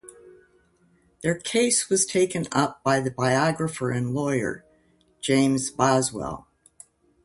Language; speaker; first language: English; native; English